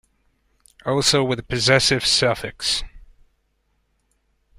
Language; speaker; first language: English; non-native, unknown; Hungarian